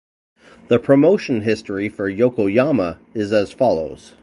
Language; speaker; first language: English; native; English